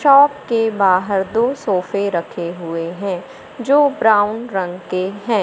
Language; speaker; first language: Hindi; native; Hindi